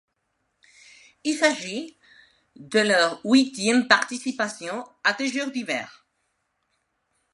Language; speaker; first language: French; non-native, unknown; Spanish